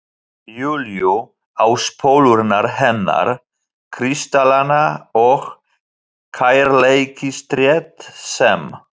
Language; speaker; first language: Icelandic; non-native, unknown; Polish